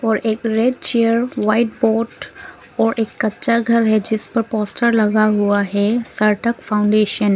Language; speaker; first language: Hindi; non-native, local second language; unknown